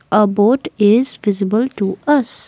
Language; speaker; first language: English; non-native, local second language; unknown